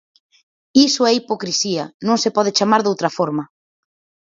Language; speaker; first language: Galician; native; Galician